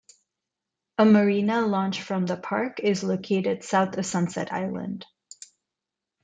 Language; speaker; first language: English; non-native, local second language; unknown